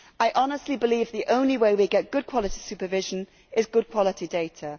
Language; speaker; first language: English; native; English